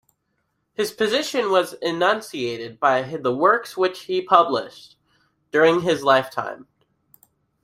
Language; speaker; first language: English; native; English